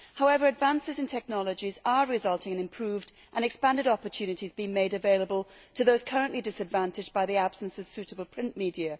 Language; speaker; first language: English; native; English